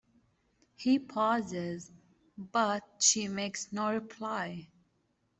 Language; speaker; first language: English; native; English